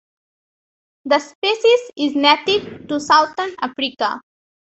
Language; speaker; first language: English; non-native, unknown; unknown